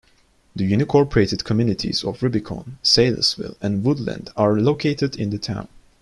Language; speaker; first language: English; non-native, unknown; Turkish